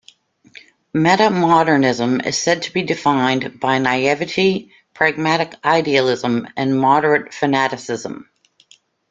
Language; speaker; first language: English; native; English